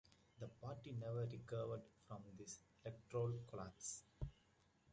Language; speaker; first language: English; native; English